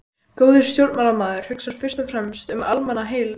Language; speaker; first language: Icelandic; native; Icelandic